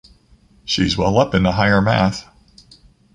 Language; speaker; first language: English; native; English